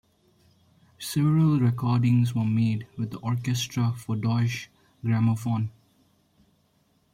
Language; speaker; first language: English; non-native, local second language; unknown